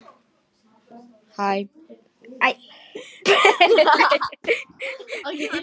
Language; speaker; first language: Icelandic; non-native, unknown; Lithuanian